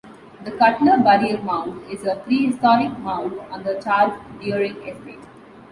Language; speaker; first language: English; non-native, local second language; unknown